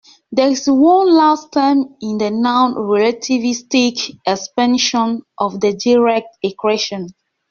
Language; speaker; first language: English; non-native, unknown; French